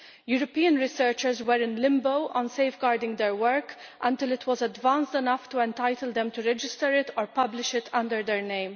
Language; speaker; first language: English; non-native, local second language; Maltese